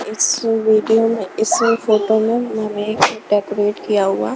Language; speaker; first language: Hindi; non-native, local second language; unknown